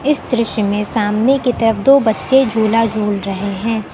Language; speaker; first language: Hindi; native; Hindi